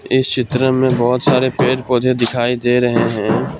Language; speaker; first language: Hindi; non-native, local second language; Assamese